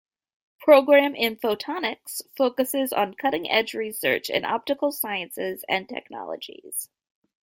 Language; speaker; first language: English; native; English